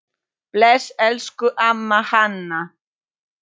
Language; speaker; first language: Icelandic; non-native, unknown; Polish